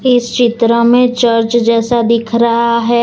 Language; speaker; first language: Hindi; non-native, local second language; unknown